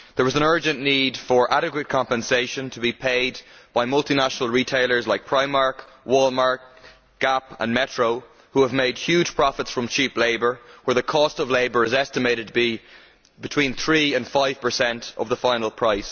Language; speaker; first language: English; native; English